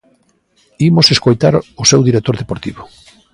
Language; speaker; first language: Galician; native; Galician